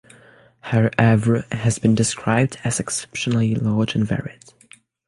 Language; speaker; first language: English; non-native, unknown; French